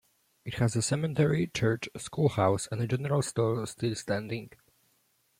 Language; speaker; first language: English; non-native, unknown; Polish